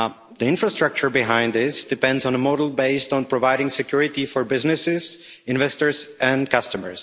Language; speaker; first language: English; non-native, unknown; Czech